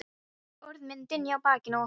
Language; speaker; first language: Icelandic; non-native, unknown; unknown